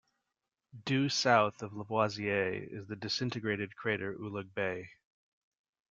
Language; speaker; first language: English; native; English